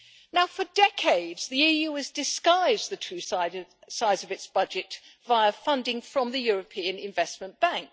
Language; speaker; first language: English; native; English